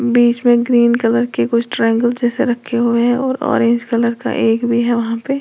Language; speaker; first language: Hindi; native; Hindi